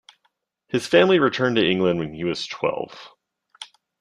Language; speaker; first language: English; native; English